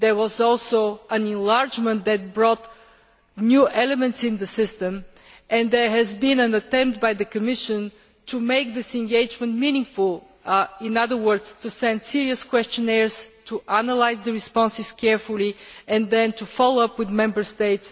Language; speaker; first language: English; non-native, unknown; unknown